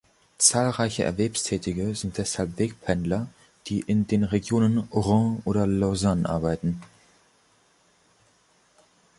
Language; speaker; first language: German; native; German